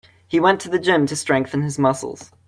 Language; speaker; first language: English; native; English